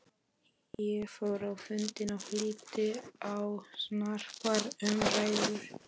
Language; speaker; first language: Icelandic; non-native, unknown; Polish